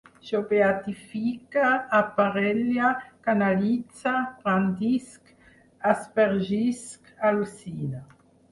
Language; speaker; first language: Catalan; non-native, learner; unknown